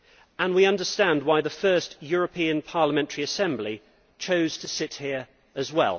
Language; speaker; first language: English; native; English